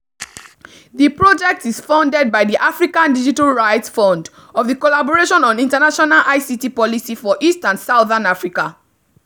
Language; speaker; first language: English; non-native, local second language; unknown